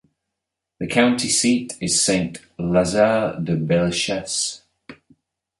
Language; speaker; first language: English; native; English